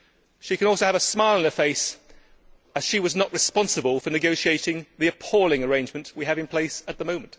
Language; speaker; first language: English; native; English